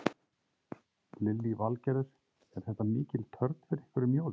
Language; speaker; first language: Icelandic; native; Icelandic